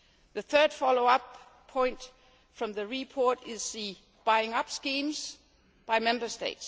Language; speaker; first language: English; non-native, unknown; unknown